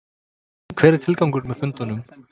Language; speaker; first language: Icelandic; non-native, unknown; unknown